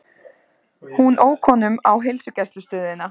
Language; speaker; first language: Icelandic; native; Icelandic